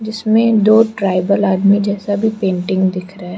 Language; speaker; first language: Hindi; non-native, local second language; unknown